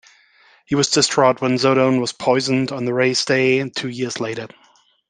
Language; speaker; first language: English; non-native, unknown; German